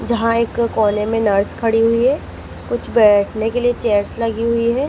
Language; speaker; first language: Hindi; native; Hindi